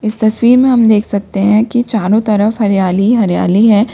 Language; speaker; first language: Hindi; native; Hindi